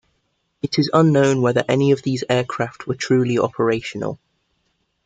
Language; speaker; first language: English; native; English